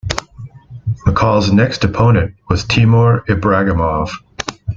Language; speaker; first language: English; native; English